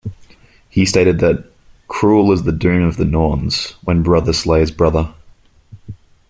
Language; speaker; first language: English; native; English